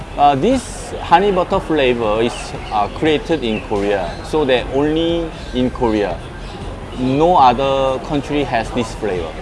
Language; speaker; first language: English; non-native, fluent; Korean